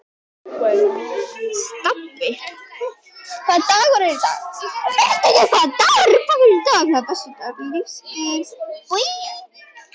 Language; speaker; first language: Icelandic; native; Icelandic